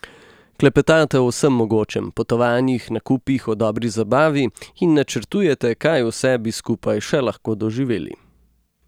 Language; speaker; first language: Slovenian; native; Slovenian